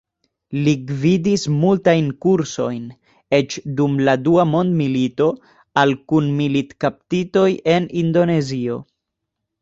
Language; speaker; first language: Esperanto; non-native, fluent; Spanish